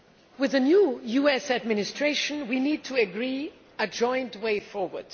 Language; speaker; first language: English; non-native, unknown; German